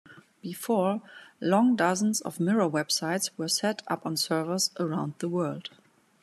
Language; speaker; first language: English; non-native, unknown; German